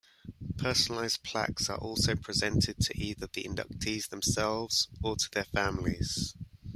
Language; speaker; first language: English; native; English